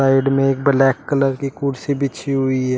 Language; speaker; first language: Hindi; native; Hindi